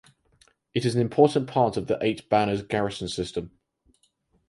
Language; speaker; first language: English; native; English